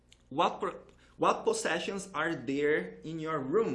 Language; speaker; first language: English; non-native, fluent; Portuguese